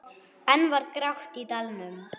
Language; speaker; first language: Icelandic; non-native, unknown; German